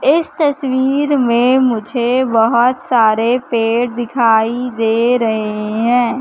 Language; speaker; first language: Hindi; native; Hindi